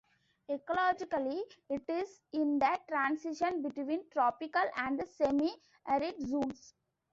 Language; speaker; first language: English; non-native, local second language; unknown